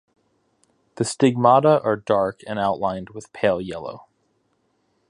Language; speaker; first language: English; native; English